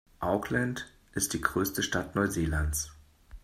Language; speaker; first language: German; native; German